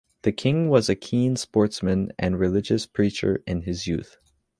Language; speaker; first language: English; native; English